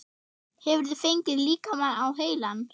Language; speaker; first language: Icelandic; non-native, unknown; German